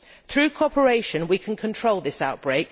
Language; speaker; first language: English; native; English